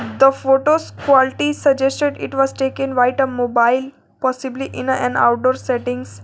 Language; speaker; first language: English; non-native, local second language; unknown